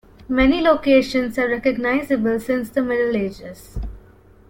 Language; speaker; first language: English; non-native, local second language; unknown